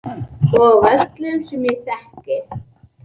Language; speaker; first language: Icelandic; non-native, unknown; English